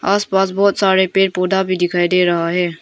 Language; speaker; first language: Hindi; non-native, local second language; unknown